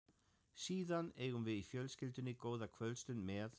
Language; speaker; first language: Icelandic; non-native, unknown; German